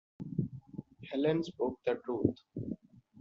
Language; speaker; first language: English; non-native, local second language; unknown